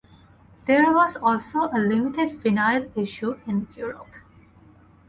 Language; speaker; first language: English; non-native, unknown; Bangla